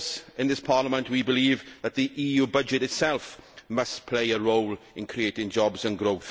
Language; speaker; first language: English; native; English